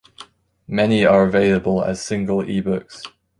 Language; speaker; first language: English; native; English